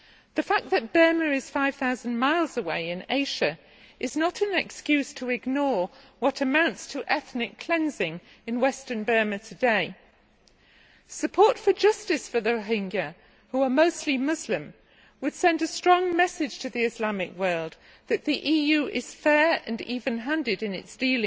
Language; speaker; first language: English; native; English